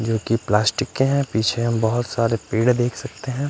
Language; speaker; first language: Hindi; non-native, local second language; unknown